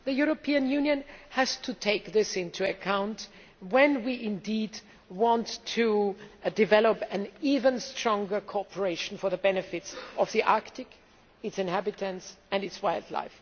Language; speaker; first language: English; non-native, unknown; German